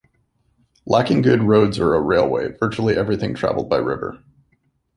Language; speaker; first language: English; native; English